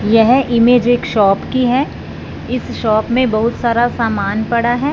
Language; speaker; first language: Hindi; non-native, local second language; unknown